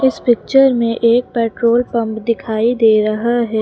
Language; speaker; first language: Hindi; native; Hindi